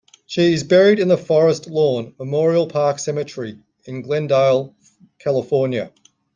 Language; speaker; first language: English; native; English